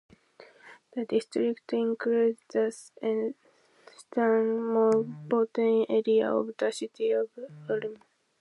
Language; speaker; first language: English; non-native, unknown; Japanese